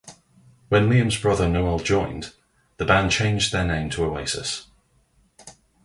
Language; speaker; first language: English; native; English